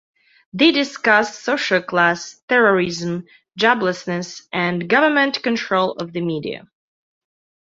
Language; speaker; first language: English; non-native, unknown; Belarusian